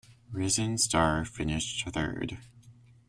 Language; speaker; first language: English; native; English